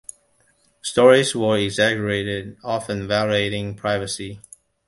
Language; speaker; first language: English; non-native, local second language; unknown